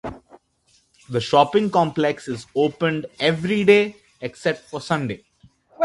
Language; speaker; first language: English; non-native, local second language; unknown